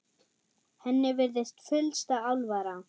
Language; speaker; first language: Icelandic; non-native, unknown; German